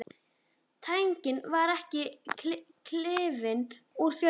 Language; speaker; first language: Icelandic; native; Icelandic